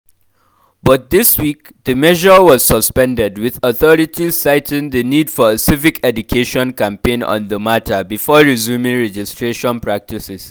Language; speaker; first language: English; non-native, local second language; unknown